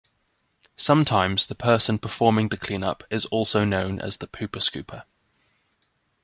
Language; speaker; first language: English; native; English